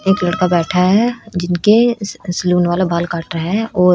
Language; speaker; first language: Hindi; native; Hindi